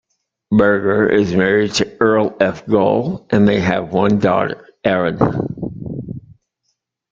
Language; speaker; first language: English; native; English